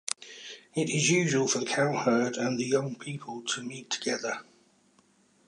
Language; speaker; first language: English; native; English